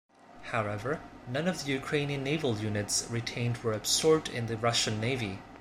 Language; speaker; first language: English; non-native, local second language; Cantonese